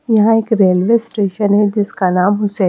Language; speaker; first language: Hindi; non-native, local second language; Punjabi